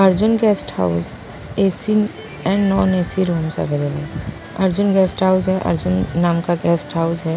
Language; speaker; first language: Hindi; non-native, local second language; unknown